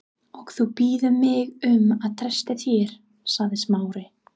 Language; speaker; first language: Icelandic; non-native, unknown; English